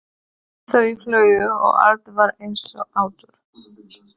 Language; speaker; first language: Icelandic; non-native, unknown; Polish